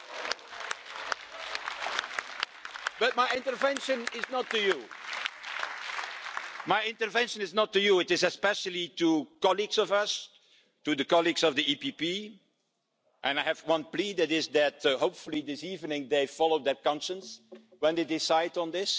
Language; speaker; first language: English; non-native, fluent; Dutch